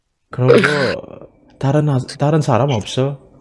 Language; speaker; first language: Korean; non-native, learner; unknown